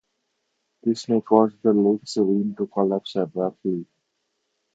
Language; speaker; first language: English; non-native, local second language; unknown